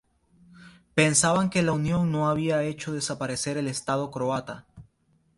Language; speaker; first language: Spanish; native; Spanish